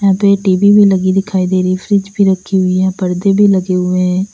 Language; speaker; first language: Hindi; native; Hindi